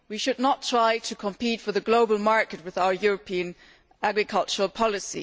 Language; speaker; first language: English; non-native, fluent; German